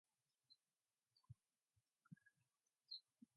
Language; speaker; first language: English; non-native, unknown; Mongolian